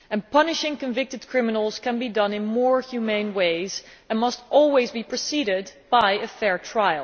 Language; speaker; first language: English; non-native, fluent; Dutch